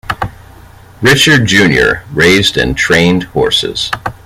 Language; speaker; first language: English; native; English